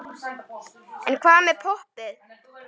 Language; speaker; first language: Icelandic; native; Icelandic